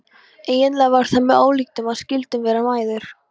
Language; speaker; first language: Icelandic; non-native, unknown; Polish